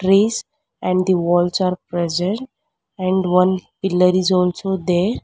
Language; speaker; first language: English; non-native, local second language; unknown